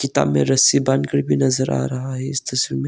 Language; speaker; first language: Hindi; early bilingual, other home language; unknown